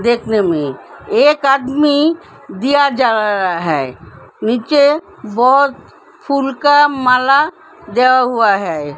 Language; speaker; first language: Hindi; native; Hindi